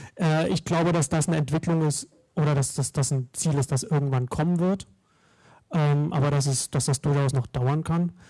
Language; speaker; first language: German; native; German